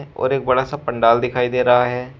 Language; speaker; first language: Hindi; native; Hindi